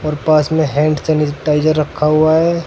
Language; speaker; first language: Hindi; native; Hindi